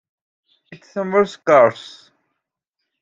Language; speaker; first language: English; native; English